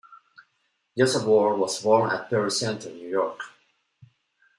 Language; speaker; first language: English; non-native, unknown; Spanish